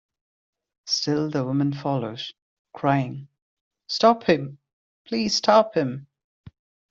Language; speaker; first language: English; non-native, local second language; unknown